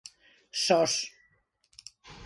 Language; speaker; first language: Galician; non-native, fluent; Spanish